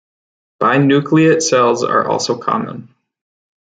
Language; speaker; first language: English; native; English